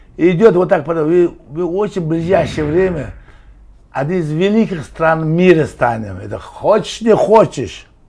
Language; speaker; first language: Russian; non-native, local second language; Uzbek